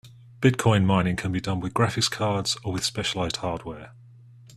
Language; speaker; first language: English; native; English